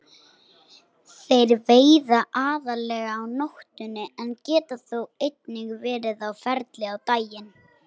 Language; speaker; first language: Icelandic; native; Icelandic